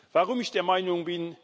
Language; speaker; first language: German; non-native, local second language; Luxembourgish